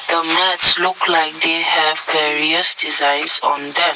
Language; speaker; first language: English; non-native, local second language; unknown